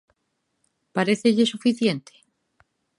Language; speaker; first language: Galician; native; Galician